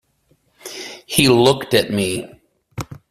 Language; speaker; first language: English; native; English